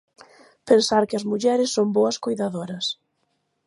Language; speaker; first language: Galician; native; Galician